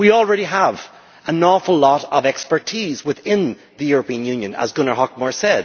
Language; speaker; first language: English; native; English